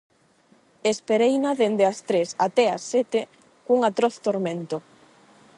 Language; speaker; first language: Galician; non-native, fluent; Spanish